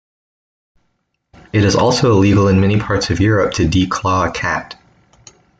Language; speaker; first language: English; native; English